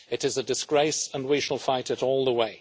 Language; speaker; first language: English; native; English